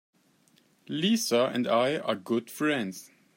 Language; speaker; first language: English; native; English